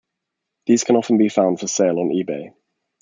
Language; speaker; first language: English; native; English